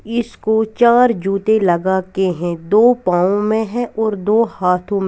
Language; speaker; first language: Hindi; non-native, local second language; Punjabi